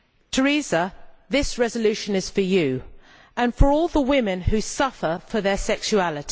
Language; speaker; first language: English; native; English